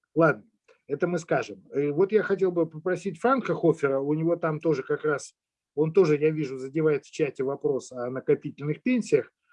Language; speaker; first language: Russian; native; Russian